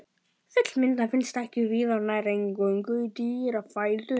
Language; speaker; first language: Icelandic; native; Icelandic